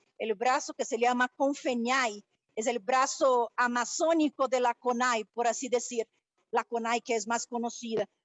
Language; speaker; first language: Spanish; non-native, related language; Portuguese